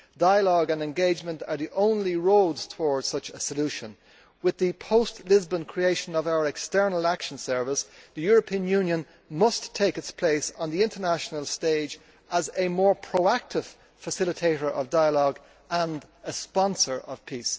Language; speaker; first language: English; native; English